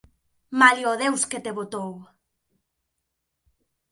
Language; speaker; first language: Galician; native; Galician